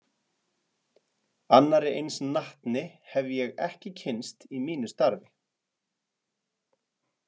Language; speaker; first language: Icelandic; native; Icelandic